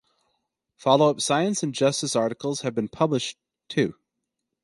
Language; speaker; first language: English; native; English